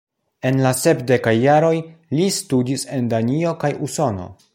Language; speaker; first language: Esperanto; non-native, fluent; Polish